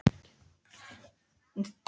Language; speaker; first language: Icelandic; non-native, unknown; Polish